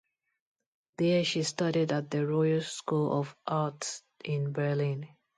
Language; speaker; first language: English; non-native, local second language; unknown